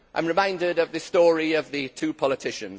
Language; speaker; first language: English; native; English